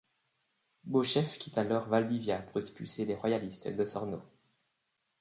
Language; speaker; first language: French; native; French